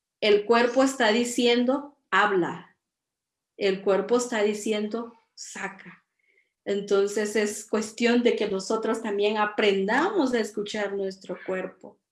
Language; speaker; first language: Spanish; non-native, local second language; Kʼicheʼ